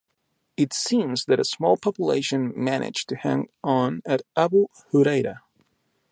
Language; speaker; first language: English; non-native, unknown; Spanish